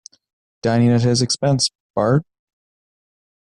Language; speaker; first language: English; native; English